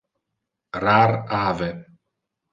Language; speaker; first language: Interlingua; non-native, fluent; Italian